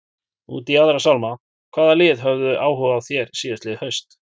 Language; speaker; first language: Icelandic; native; Icelandic